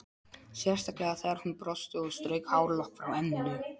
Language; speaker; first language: Icelandic; non-native, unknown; Polish